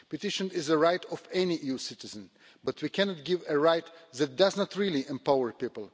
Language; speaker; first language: English; non-native, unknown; Russian